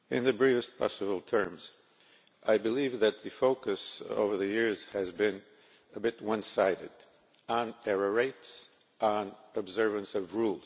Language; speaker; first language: English; non-native, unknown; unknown